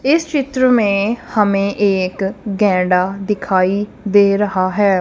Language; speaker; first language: Hindi; non-native, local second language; Punjabi